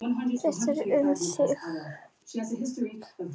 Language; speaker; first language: Icelandic; native; Icelandic